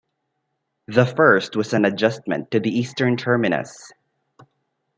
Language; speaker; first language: English; non-native, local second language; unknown